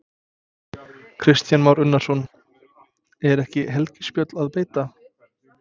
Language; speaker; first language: Icelandic; non-native, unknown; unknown